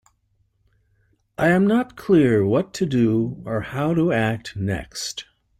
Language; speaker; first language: English; native; English